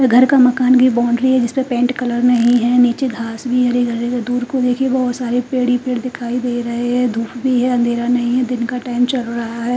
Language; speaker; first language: Hindi; non-native, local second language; Punjabi